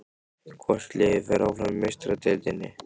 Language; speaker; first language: Icelandic; native; Icelandic